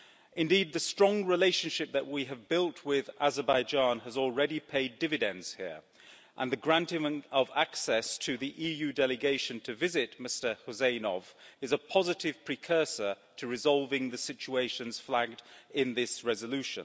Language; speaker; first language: English; native; English